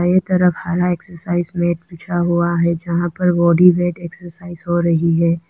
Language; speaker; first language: Hindi; non-native, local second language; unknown